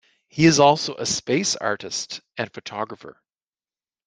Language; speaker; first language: English; native; English